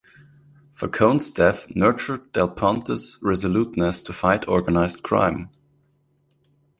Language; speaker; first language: English; non-native, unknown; German